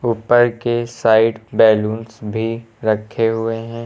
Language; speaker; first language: Hindi; native; Hindi